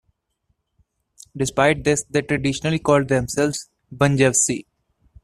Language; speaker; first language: English; non-native, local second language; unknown